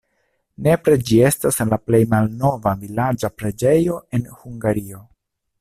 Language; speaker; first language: Esperanto; non-native, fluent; Italian